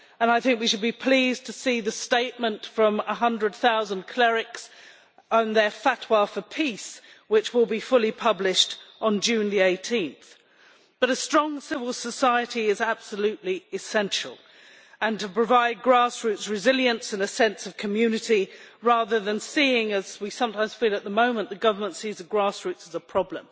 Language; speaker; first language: English; native; English